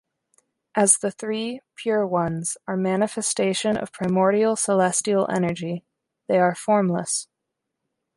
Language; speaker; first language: English; native; English